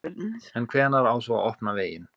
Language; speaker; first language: Icelandic; non-native, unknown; Finnish